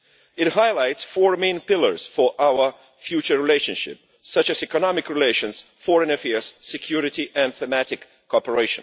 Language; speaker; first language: English; non-native, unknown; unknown